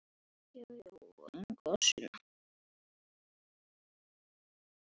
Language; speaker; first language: Icelandic; native; Icelandic